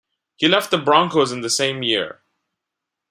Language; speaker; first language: English; non-native, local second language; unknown